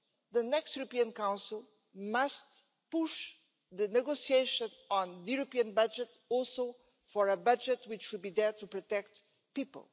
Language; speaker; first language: English; non-native, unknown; Portuguese